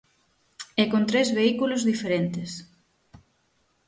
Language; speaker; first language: Galician; native; Galician